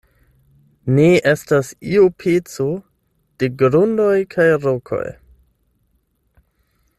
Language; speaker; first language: Esperanto; non-native, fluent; German